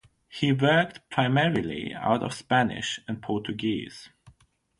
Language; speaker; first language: English; non-native, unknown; German